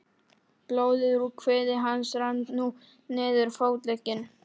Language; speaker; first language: Icelandic; non-native, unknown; Polish